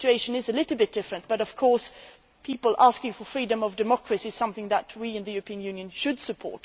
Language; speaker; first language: English; non-native, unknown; Swedish